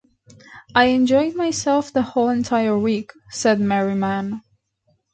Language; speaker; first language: English; non-native, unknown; Spanish